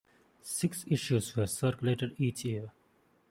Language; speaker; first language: English; non-native, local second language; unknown